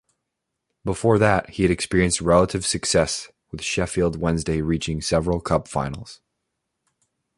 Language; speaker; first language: English; native; English